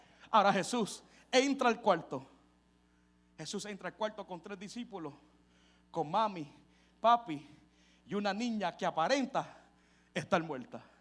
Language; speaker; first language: Spanish; early bilingual, heritage; Spanish